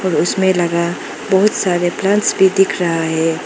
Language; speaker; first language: Hindi; non-native, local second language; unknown